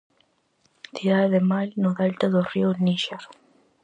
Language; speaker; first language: Galician; native; Galician